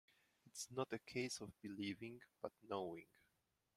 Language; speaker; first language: English; non-native, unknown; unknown